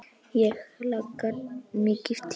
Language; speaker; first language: Icelandic; non-native, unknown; Polish